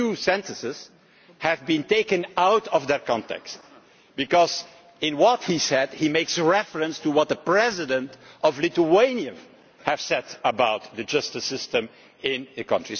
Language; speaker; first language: English; non-native, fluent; Dutch